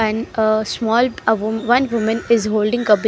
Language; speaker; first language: English; non-native, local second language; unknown